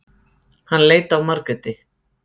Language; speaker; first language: Icelandic; native; Icelandic